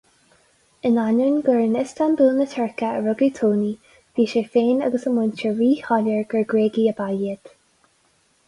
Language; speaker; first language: Irish; non-native, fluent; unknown